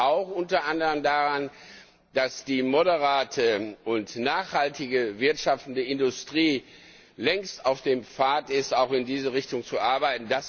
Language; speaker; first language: German; non-native, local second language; Luxembourgish